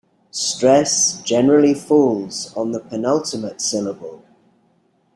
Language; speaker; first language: English; native; English